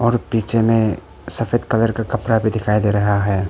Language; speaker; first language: Hindi; non-native, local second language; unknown